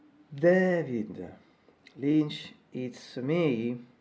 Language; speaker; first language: English; non-native, learner; Italian